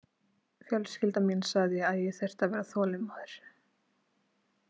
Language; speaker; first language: Icelandic; native; Icelandic